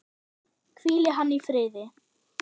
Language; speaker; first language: Icelandic; non-native, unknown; German